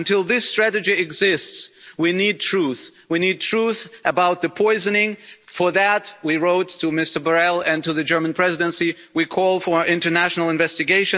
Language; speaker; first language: English; non-native, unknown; German